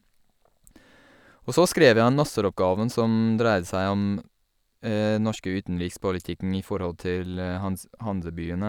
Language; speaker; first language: Norwegian; non-native, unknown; English